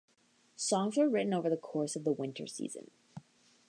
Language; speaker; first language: English; native; English